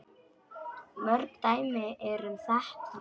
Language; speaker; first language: Icelandic; non-native, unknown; Polish